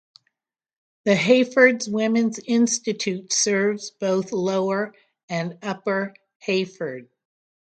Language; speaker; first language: English; native; English